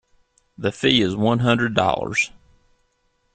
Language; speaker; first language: English; native; English